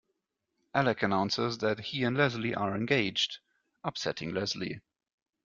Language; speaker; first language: English; non-native, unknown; German